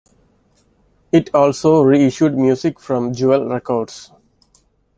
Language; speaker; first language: English; non-native, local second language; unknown